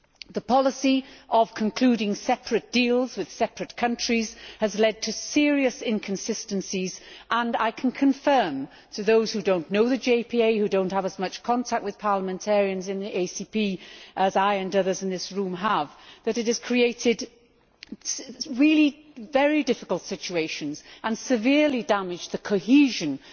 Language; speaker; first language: English; native; English